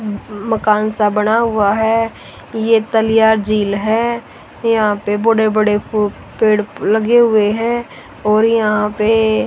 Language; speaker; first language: Hindi; native; Hindi